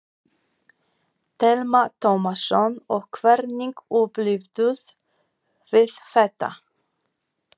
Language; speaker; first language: Icelandic; non-native, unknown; Polish